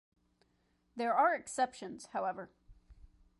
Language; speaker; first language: English; native; English